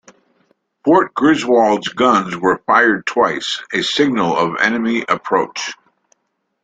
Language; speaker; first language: English; native; English